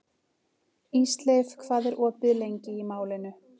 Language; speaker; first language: Icelandic; native; Icelandic